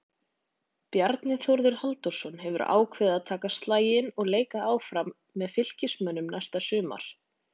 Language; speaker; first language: Icelandic; native; Icelandic